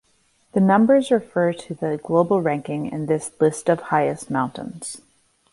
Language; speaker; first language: English; native; English